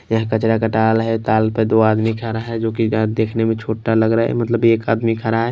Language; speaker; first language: Hindi; non-native, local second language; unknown